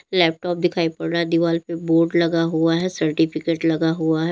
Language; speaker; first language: Hindi; native; Hindi